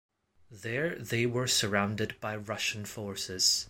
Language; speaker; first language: English; non-native, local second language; Cantonese